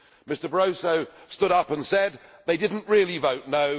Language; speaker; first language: English; native; English